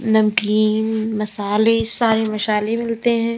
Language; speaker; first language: Hindi; native; Hindi